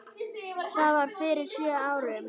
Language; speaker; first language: Icelandic; native; Icelandic